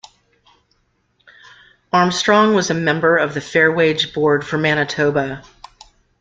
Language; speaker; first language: English; native; English